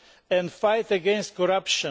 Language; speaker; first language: English; non-native, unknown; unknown